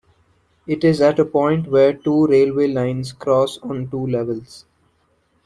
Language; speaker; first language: English; non-native, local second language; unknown